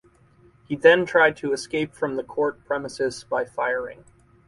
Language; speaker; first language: English; native; English